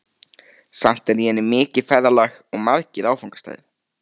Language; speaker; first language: Icelandic; native; Icelandic